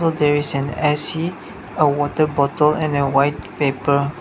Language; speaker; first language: English; non-native, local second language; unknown